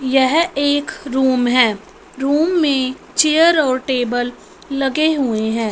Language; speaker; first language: Hindi; non-native, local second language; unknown